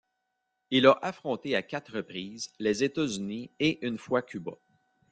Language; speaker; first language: French; native; French